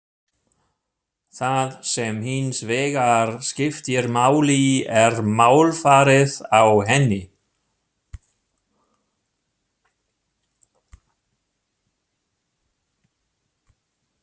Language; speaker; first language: Icelandic; non-native, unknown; German